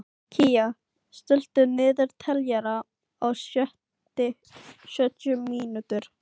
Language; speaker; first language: Icelandic; non-native, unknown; Filipino